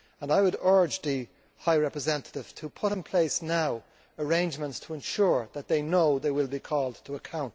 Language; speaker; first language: English; native; English